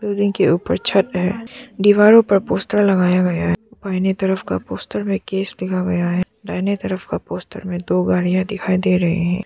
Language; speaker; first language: Hindi; non-native, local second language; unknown